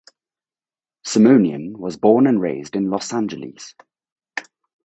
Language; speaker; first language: English; native; English